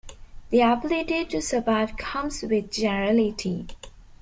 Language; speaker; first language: English; non-native, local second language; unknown